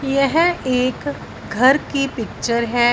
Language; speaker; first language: Hindi; non-native, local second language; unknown